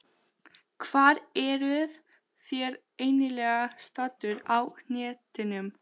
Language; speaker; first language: Icelandic; non-native, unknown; Albanian